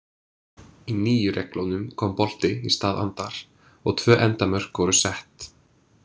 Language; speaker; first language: Icelandic; non-native, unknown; English